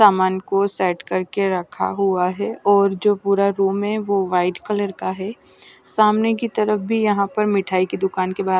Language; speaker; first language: Hindi; non-native, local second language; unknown